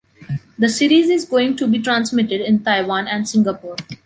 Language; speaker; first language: English; non-native, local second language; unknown